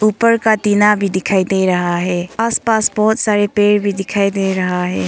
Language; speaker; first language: Hindi; non-native, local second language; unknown